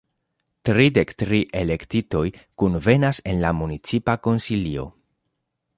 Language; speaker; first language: Esperanto; non-native, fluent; Spanish